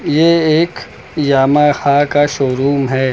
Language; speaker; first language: Hindi; native; Hindi